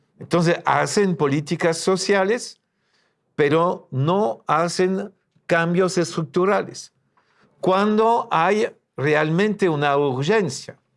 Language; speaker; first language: Spanish; non-native, fluent; French